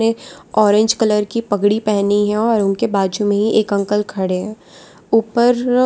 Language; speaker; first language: Hindi; non-native, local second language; Gujarati